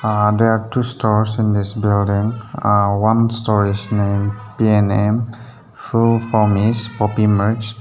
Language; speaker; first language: English; non-native, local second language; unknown